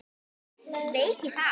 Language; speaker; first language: Icelandic; native; Icelandic